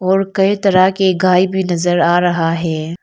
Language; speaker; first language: Hindi; non-native, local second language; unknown